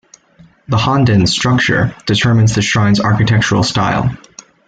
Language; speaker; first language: English; native; English